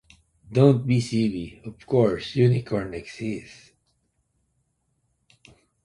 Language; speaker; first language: English; non-native, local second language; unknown